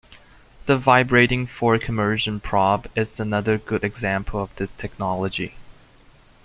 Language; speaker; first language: English; native; English